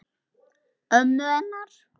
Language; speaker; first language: Icelandic; native; Icelandic